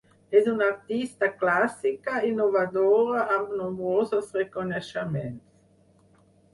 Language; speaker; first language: Catalan; non-native, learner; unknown